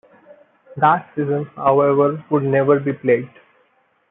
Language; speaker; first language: English; non-native, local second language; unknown